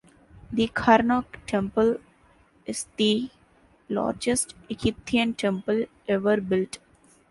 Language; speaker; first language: English; non-native, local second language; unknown